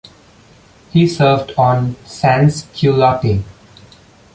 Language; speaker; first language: English; non-native, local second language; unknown